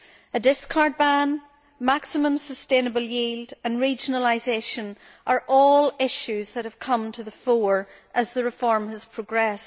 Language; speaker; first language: English; native; English